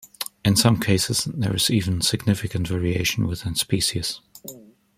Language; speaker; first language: English; non-native, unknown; German